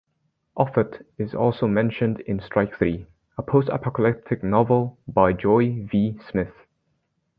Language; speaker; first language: English; native; English